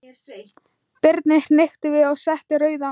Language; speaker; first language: Icelandic; non-native, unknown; Thai